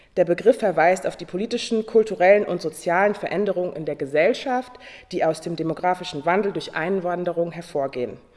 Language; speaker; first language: German; native; German